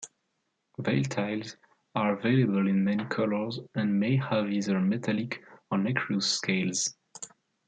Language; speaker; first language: English; non-native, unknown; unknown